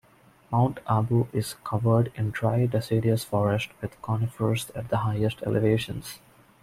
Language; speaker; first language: English; non-native, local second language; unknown